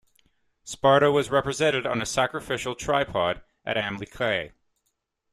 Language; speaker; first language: English; native; English